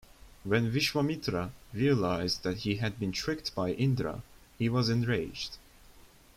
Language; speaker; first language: English; non-native, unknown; Turkish